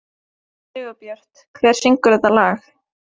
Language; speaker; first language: Icelandic; non-native, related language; Norwegian